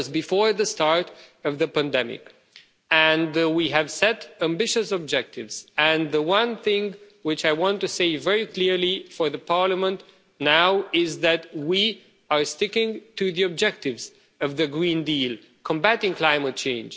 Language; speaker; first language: English; non-native, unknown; Romanian